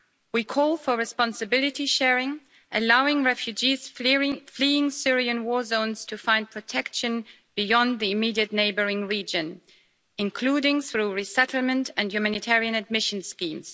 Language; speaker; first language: English; native; English